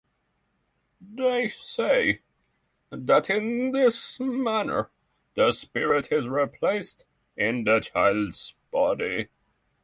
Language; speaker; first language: English; non-native, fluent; Norwegian